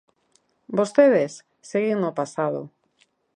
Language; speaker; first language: Galician; native; Galician